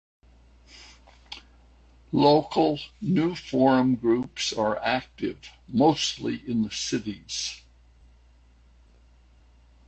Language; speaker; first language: English; native; English